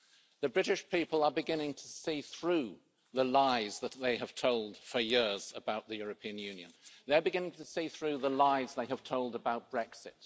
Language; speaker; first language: English; native; English